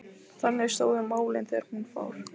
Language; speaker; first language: Icelandic; non-native, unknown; Lithuanian